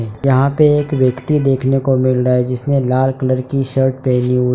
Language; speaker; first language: Hindi; non-native, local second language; Gujarati